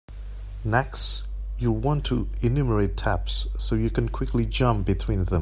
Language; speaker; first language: English; non-native, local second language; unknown